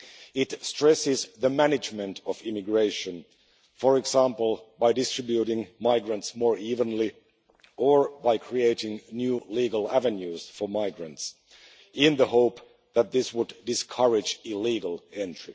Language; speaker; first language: English; non-native, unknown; Finnish